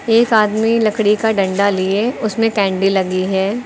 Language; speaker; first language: Hindi; native; Hindi